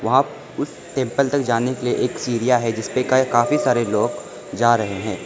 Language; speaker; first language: Hindi; non-native, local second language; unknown